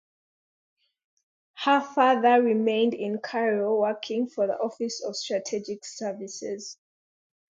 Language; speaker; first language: English; non-native, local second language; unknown